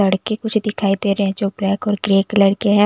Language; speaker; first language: Hindi; native; Hindi